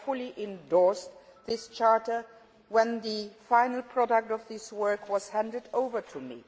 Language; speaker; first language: English; non-native, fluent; Luxembourgish